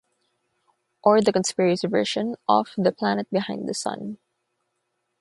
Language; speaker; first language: English; non-native, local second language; Filipino